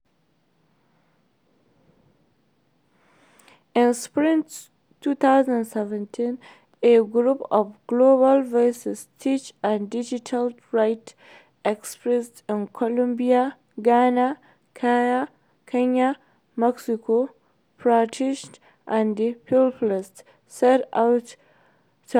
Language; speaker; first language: English; non-native, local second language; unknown